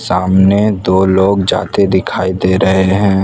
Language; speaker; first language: Hindi; non-native, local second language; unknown